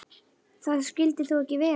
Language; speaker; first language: Icelandic; native; Icelandic